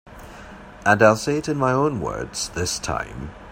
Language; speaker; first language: English; native; English